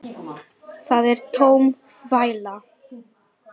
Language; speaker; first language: Icelandic; non-native, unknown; Lithuanian